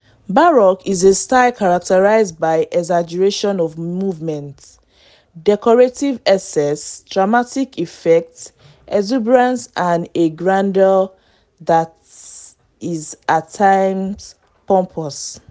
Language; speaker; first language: English; non-native, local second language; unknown